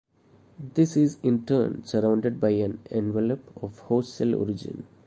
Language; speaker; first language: English; non-native, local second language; Malayalam